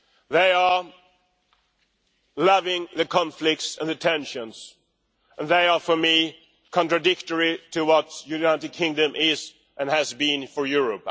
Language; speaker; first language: English; non-native, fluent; Swedish